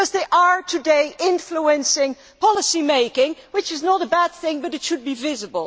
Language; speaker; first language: English; non-native, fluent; Dutch